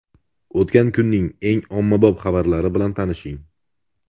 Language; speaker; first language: Uzbek; native; Uzbek